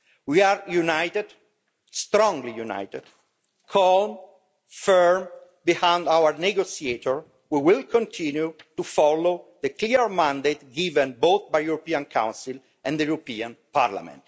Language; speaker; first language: English; non-native, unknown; Italian